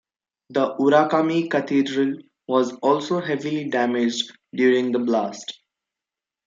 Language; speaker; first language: English; non-native, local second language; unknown